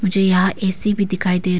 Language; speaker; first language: Hindi; early bilingual, other home language; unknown